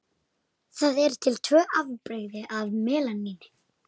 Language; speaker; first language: Icelandic; native; Icelandic